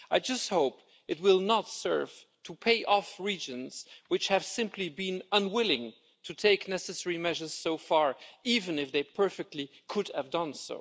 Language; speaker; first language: English; non-native, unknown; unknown